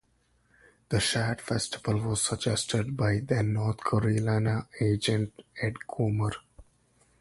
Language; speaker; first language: English; non-native, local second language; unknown